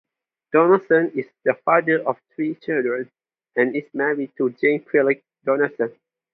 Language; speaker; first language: English; non-native, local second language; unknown